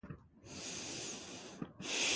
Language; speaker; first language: English; non-native, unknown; Persian